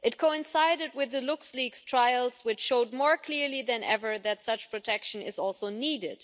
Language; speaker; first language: English; non-native, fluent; German